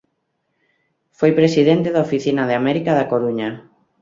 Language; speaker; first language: Galician; native; Galician